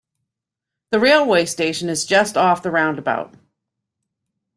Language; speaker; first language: English; native; English